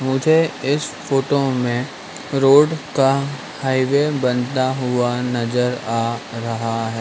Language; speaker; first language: Hindi; native; Hindi